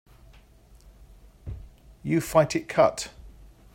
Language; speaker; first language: English; native; English